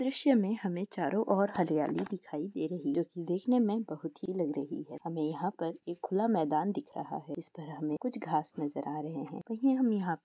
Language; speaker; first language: Hindi; non-native, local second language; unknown